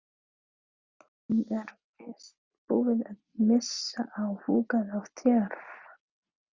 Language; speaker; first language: Icelandic; non-native, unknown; Filipino